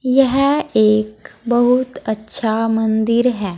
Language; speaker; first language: Hindi; native; Hindi